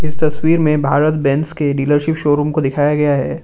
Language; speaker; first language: Hindi; non-native, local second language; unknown